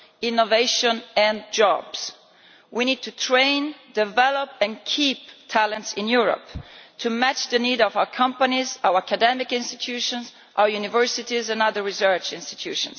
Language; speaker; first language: English; non-native, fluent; Italian